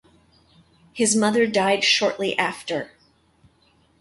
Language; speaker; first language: English; native; English